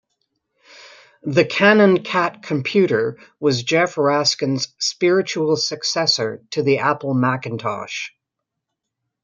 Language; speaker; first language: English; native; English